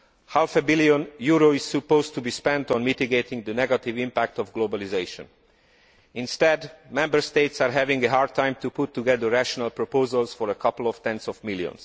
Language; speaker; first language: English; non-native, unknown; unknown